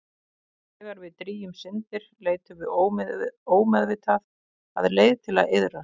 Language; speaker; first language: Icelandic; native; Icelandic